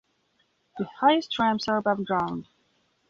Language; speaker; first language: English; non-native, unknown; Belarusian